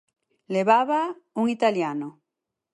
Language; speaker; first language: Galician; native; Galician